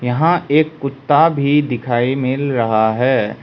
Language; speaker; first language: Hindi; non-native, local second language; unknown